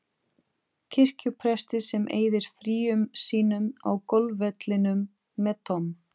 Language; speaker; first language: Icelandic; non-native, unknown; Portuguese